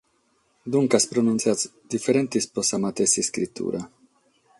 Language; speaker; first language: Sardinian; non-native, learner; Catalan